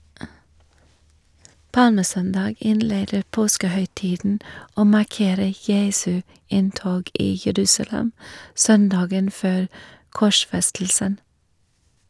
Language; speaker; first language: Norwegian; non-native, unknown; English